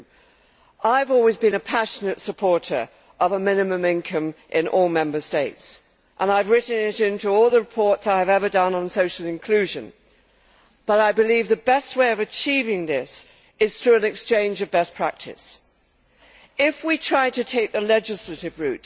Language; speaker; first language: English; native; English